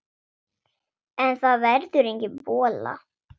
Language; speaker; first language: Icelandic; non-native, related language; Swedish